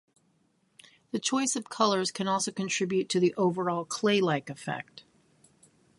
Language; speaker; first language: English; native; English